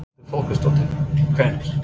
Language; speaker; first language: Icelandic; non-native, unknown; English